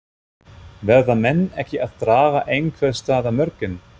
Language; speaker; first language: Icelandic; non-native, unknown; German